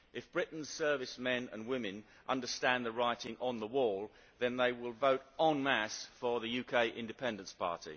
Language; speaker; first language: English; native; English